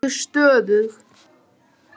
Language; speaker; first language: Icelandic; non-native, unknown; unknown